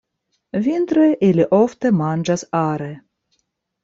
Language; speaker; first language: Esperanto; non-native, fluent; Russian